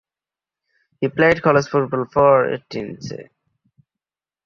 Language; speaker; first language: English; non-native, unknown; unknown